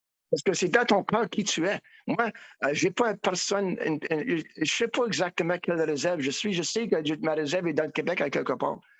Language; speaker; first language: French; non-native, learner; English